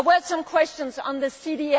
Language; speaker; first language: English; non-native, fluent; Danish